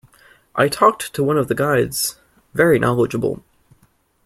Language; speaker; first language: English; native; English